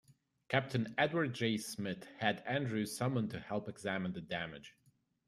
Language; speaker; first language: English; native; English